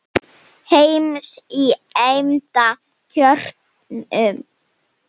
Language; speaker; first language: Icelandic; non-native, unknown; Slovenian